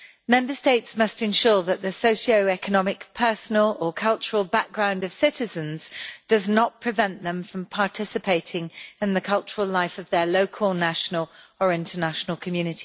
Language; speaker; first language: English; native; English